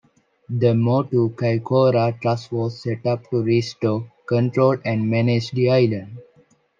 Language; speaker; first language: English; non-native, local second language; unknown